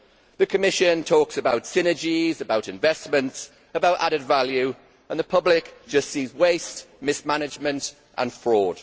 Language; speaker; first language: English; native; English